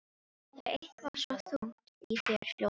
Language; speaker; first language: Icelandic; non-native, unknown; Filipino